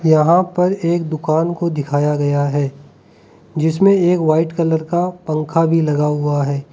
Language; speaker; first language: Hindi; non-native, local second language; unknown